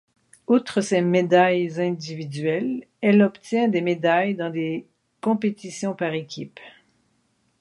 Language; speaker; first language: French; native; French